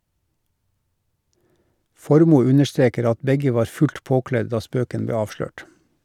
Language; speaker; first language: Norwegian; native; Norwegian